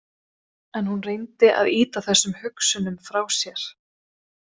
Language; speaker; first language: Icelandic; non-native, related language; Swedish